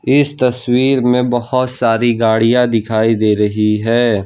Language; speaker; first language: Hindi; non-native, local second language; Gujarati